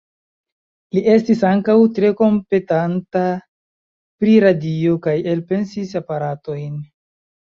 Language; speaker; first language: Esperanto; non-native, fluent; Chinese